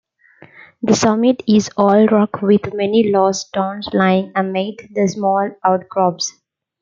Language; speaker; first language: English; non-native, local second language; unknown